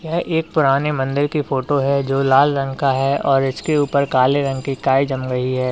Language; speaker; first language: Hindi; native; Hindi